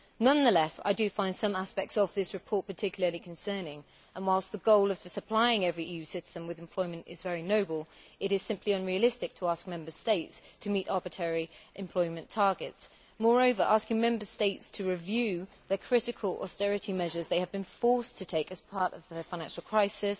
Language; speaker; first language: English; native; English